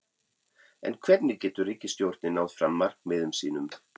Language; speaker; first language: Icelandic; non-native, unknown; German